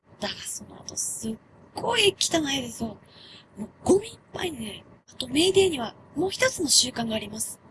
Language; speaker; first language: Japanese; non-native, fluent; Finnish